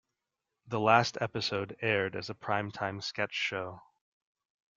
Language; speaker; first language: English; native; English